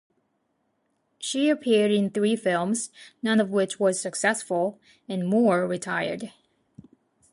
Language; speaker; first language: English; non-native, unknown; Japanese